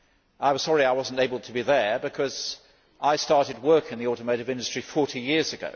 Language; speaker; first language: English; native; English